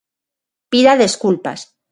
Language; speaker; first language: Galician; non-native, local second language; Spanish